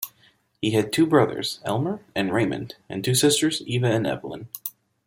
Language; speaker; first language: English; native; English